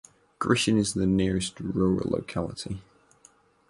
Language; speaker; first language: English; native; English